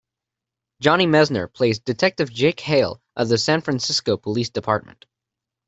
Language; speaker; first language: English; native; English